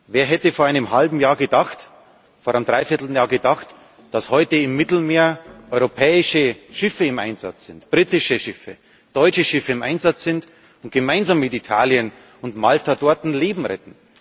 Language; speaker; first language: German; native; German